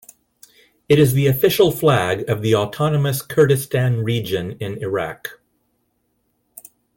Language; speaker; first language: English; non-native, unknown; Spanish